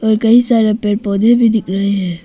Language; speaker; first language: Hindi; non-native, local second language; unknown